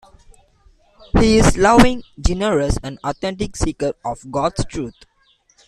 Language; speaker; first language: English; non-native, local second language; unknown